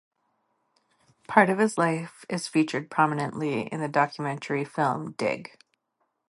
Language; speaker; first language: English; native; English